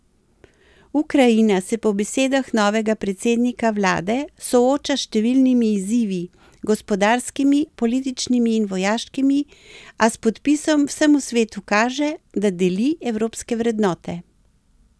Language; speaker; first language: Slovenian; native; Slovenian